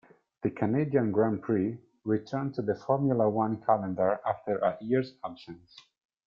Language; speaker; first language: English; non-native, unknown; Italian